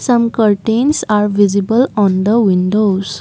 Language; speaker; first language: English; non-native, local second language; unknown